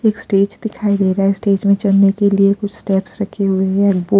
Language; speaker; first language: Hindi; non-native, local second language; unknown